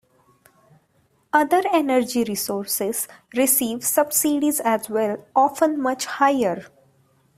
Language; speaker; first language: English; non-native, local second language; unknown